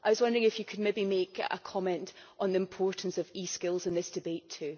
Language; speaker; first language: English; native; English